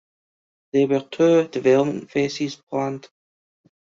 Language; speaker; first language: English; native; English